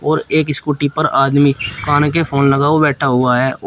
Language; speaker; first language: Hindi; native; Hindi